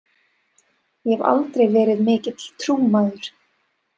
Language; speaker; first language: Icelandic; non-native, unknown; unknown